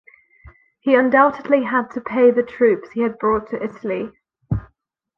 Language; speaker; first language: English; non-native, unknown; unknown